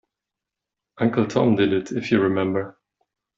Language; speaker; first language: English; non-native, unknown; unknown